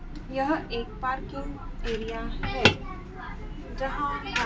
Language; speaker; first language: Hindi; native; Hindi